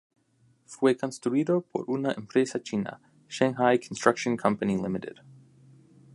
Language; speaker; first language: Spanish; non-native, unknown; English